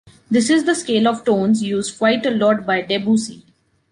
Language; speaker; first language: English; non-native, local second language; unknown